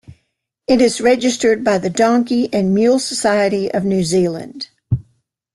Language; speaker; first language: English; native; English